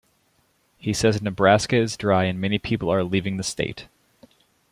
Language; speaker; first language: English; native; English